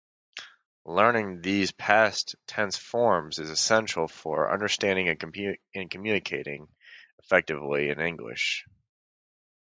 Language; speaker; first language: English; native; English